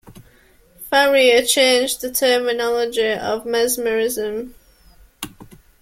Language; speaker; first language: English; native; English